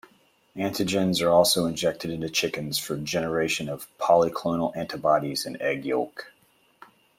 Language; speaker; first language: English; native; English